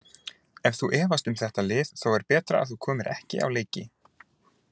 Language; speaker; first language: Icelandic; native; Icelandic